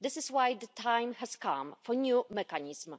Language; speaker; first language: English; non-native, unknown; Polish